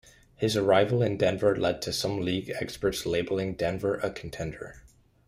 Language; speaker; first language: English; native; English